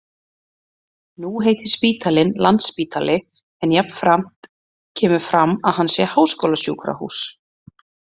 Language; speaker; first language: Icelandic; native; Icelandic